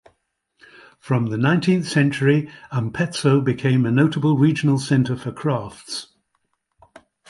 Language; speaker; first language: English; native; English